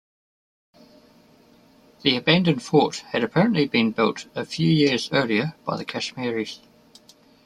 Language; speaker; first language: English; native; English